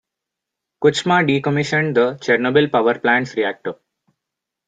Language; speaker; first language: English; non-native, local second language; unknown